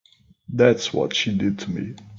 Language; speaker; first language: English; native; English